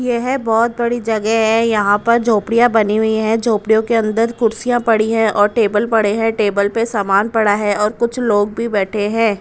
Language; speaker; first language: Hindi; non-native, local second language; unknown